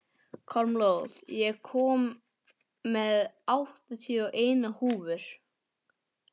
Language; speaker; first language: Icelandic; non-native, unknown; English